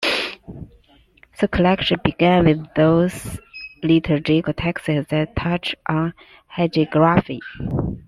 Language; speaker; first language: English; non-native, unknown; Chinese